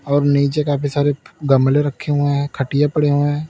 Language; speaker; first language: Hindi; native; Hindi